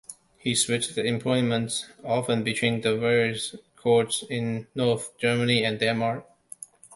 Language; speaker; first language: English; non-native, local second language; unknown